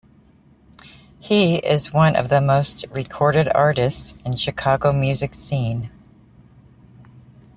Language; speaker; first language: English; native; English